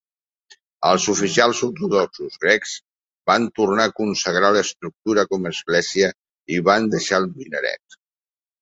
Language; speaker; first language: Catalan; non-native, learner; Spanish